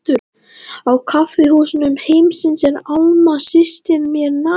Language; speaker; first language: Icelandic; non-native, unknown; Latvian